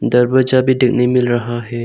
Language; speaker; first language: Hindi; non-native, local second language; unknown